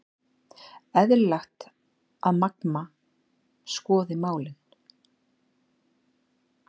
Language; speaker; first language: Icelandic; native; Icelandic